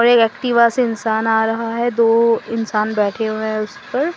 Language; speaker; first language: Hindi; non-native, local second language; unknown